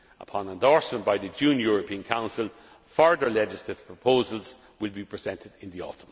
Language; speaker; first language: English; non-native, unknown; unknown